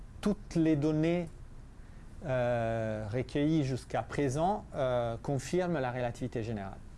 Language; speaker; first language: French; non-native, fluent; Italian